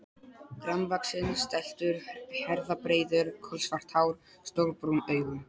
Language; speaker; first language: Icelandic; non-native, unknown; Polish